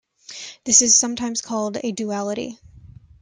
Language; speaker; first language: English; native; English